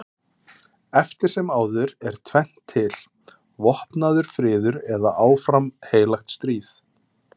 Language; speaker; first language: Icelandic; native; Icelandic